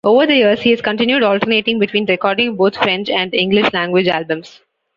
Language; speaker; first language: English; non-native, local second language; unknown